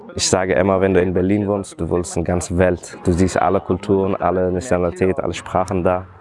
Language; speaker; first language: German; non-native, fluent; Persian